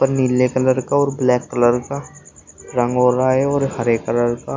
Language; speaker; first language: Hindi; native; Hindi